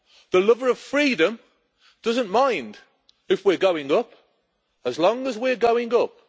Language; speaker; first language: English; native; English